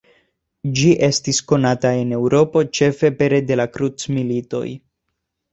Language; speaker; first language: Esperanto; non-native, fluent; Spanish